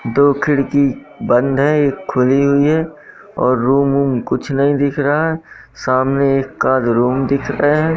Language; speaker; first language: Hindi; native; Hindi